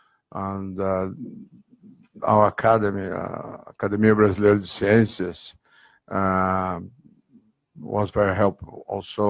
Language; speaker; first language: English; non-native, learner; Portuguese